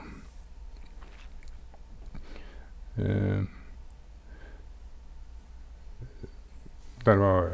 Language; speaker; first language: Norwegian; native; Norwegian